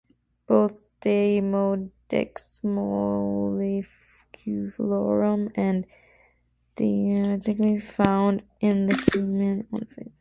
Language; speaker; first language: English; native; English